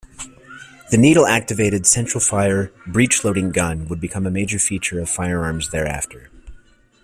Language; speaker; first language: English; native; English